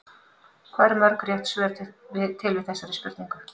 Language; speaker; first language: Icelandic; native; Icelandic